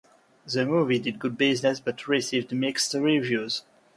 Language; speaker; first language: English; non-native, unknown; French